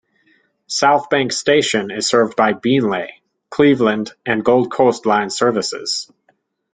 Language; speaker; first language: English; native; English